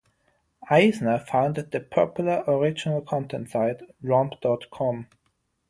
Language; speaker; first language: English; non-native, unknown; German